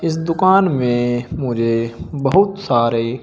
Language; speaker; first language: Hindi; native; Hindi